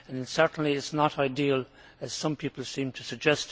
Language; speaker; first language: English; native; English